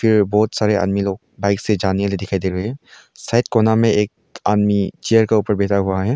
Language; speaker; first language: Hindi; non-native, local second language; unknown